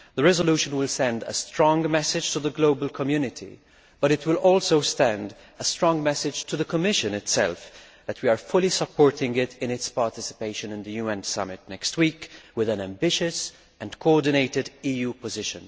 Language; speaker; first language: English; non-native, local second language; Maltese